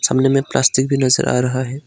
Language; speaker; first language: Hindi; non-native, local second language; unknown